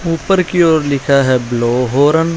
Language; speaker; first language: Hindi; non-native, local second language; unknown